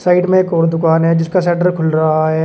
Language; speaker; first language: Hindi; native; Hindi